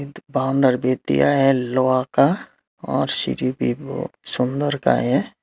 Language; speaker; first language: Hindi; non-native, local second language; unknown